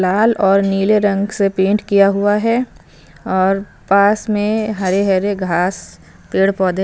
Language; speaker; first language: Hindi; non-native, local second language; Punjabi